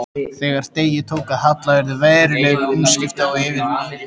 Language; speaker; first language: Icelandic; native; Icelandic